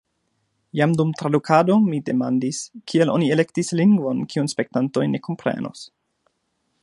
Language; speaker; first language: Esperanto; non-native, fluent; German